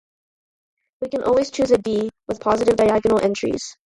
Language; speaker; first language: English; non-native, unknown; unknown